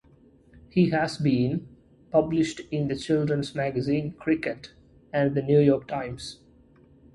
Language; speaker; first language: English; non-native, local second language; Malayalam